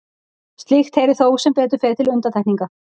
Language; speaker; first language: Icelandic; native; Icelandic